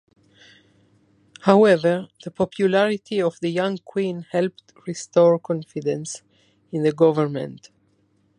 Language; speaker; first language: English; non-native, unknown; Spanish